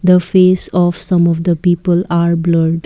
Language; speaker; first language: English; non-native, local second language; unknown